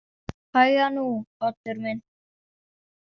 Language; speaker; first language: Icelandic; non-native, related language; Danish